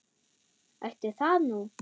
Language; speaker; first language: Icelandic; non-native, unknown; German